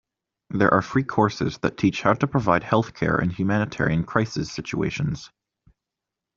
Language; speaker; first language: English; native; English